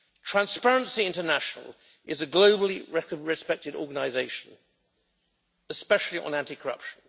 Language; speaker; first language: English; native; English